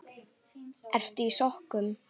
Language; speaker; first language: Icelandic; native; Icelandic